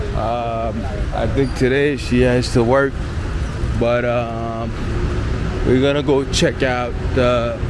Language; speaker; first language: English; native; English